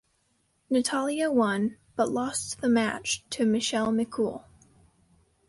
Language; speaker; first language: English; native; English